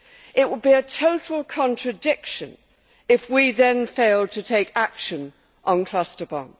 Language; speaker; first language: English; native; English